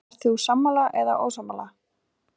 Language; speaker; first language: Icelandic; native; Icelandic